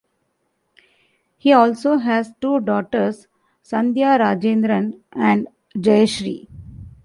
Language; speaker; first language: English; non-native, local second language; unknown